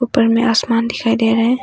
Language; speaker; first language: Hindi; non-native, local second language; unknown